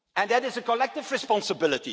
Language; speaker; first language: English; non-native, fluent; Dutch